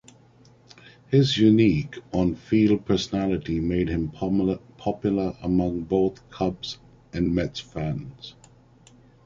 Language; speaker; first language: English; native; English